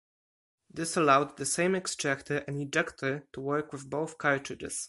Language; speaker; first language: English; non-native, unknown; Polish